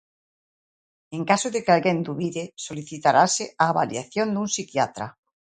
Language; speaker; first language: Galician; native; Galician